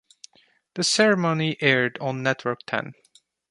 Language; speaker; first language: English; non-native, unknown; Turkish